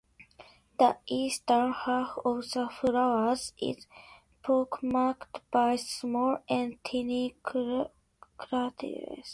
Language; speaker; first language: English; non-native, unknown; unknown